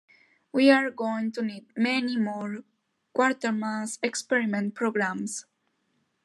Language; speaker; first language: English; non-native, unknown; Spanish